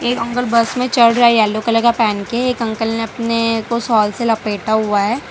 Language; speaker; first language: Hindi; non-native, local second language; Gujarati